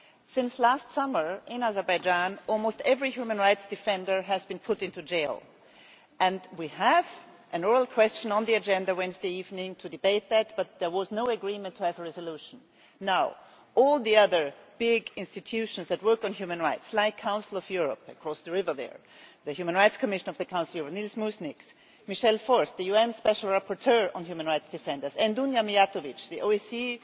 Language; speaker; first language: English; non-native, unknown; German